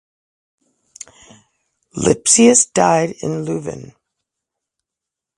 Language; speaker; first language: English; native; English